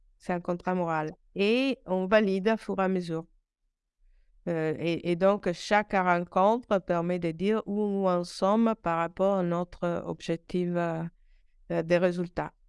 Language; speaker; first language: French; non-native, fluent; Italian